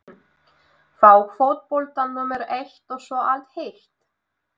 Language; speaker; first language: Icelandic; non-native, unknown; Russian